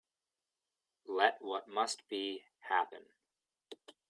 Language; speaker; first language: English; native; English